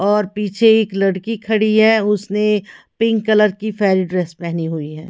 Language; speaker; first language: Hindi; native; Hindi